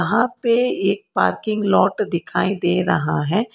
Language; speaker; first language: Hindi; non-native, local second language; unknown